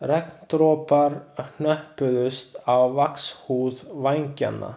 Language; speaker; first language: Icelandic; non-native, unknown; Chinese